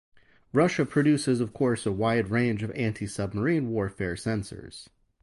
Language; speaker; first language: English; native; English